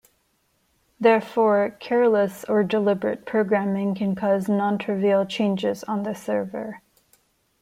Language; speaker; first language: English; non-native, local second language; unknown